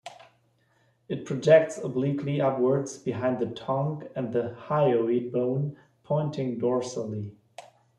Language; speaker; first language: English; non-native, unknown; German